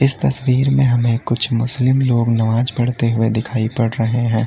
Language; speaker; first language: Hindi; native; Hindi